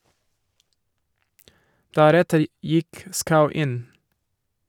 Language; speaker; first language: Norwegian; non-native, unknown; Portuguese